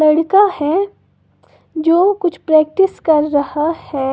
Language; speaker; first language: Hindi; native; Hindi